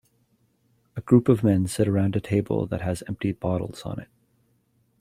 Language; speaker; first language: English; native; English